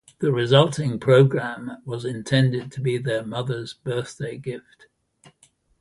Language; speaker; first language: English; native; English